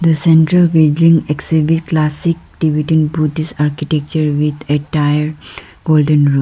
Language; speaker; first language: English; non-native, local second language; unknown